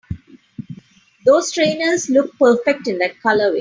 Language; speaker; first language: English; non-native, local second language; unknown